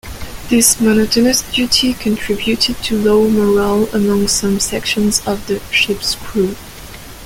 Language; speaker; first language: English; non-native, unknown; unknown